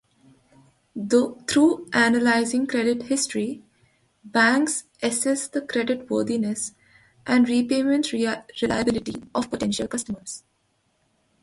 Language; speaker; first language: English; non-native, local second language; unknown